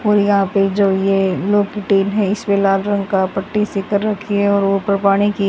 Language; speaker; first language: Hindi; native; Hindi